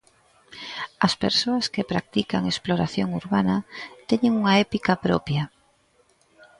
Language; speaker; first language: Galician; native; Galician